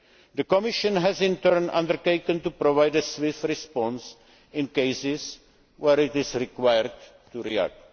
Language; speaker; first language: English; non-native, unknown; Czech